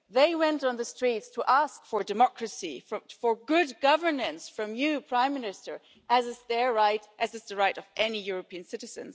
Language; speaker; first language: English; non-native, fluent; German